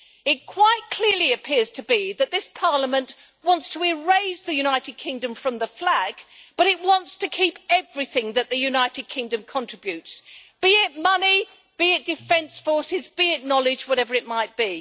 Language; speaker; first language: English; native; English